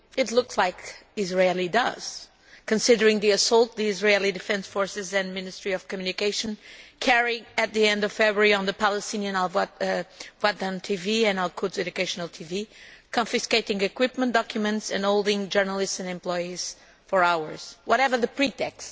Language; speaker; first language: English; non-native, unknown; Portuguese